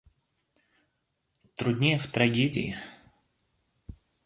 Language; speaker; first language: Russian; native; Russian